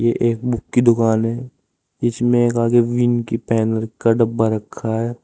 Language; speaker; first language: Hindi; native; Hindi